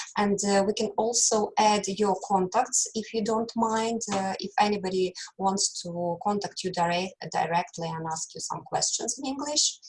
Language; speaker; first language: English; non-native, fluent; Russian